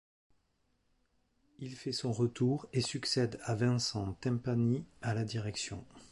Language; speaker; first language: French; native; French